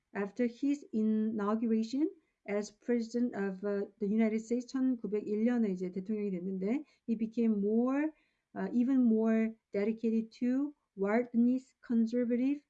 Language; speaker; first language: English; non-native, fluent; Korean